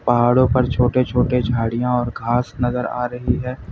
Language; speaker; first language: Hindi; native; Hindi